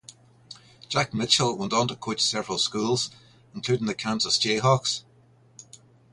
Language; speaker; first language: English; native; English